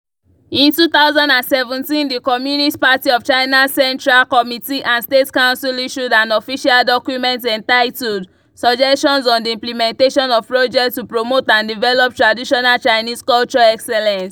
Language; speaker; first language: English; non-native, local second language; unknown